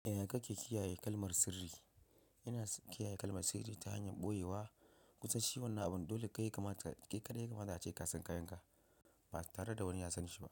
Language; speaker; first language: Hausa; non-native, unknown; Yoruba